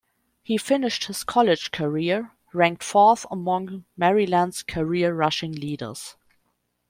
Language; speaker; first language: English; non-native, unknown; German